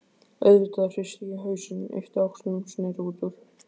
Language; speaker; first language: Icelandic; native; Icelandic